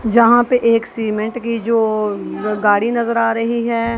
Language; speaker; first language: Hindi; non-native, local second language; Punjabi